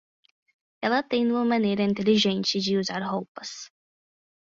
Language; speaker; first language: Portuguese; non-native, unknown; English